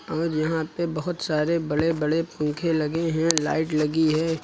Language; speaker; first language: Hindi; native; Hindi